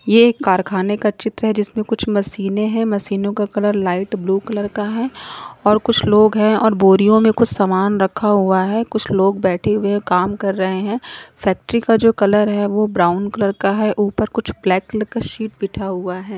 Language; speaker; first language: Hindi; non-native, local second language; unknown